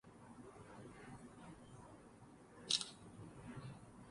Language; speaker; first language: English; native; English